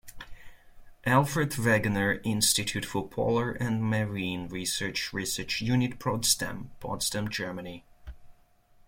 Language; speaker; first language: English; non-native, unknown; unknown